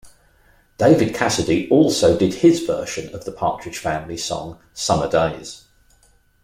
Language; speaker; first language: English; native; English